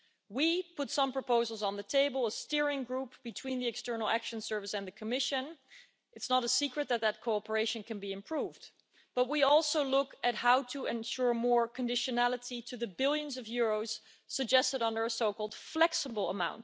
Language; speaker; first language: English; non-native, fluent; Dutch